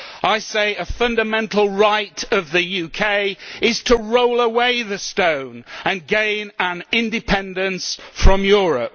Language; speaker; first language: English; native; English